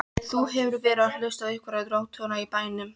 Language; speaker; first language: Icelandic; non-native, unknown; Polish